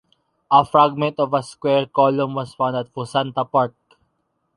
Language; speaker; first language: English; non-native, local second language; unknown